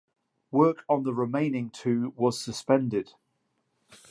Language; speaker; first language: English; native; English